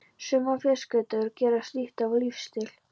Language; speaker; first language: Icelandic; non-native, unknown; Polish